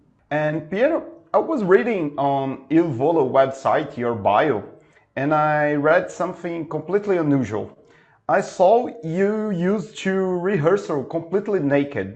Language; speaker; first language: English; non-native, fluent; Portuguese